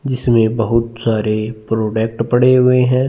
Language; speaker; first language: Hindi; non-native, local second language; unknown